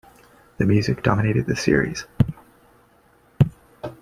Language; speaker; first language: English; native; English